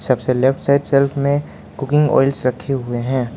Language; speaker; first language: Hindi; non-native, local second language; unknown